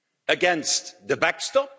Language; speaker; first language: English; non-native, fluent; Dutch